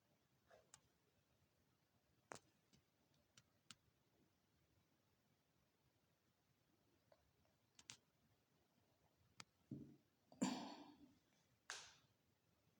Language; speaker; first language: Hausa; native; Hausa